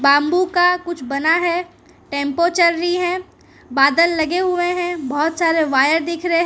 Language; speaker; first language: Hindi; non-native, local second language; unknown